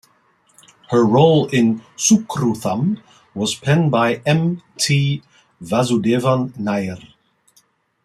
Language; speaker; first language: English; non-native, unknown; Dutch